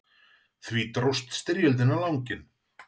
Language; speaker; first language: Icelandic; native; Icelandic